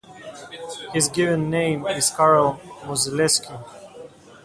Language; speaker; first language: English; non-native, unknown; Russian